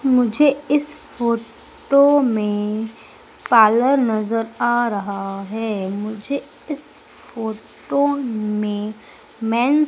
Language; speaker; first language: Hindi; native; Hindi